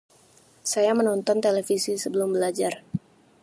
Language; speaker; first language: Indonesian; native; Indonesian